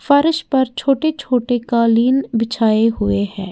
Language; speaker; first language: Hindi; native; Hindi